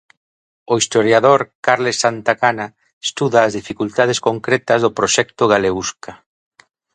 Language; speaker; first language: Galician; native; Galician